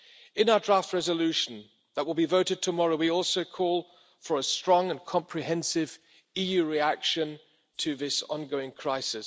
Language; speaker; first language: English; non-native, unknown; German